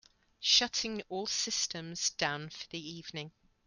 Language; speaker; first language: English; native; English